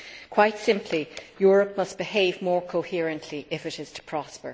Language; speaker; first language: English; native; English